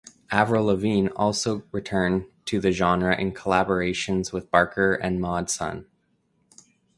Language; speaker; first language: English; native; English